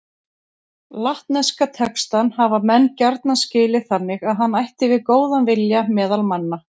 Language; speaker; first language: Icelandic; native; Icelandic